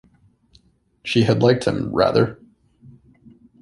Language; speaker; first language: English; native; English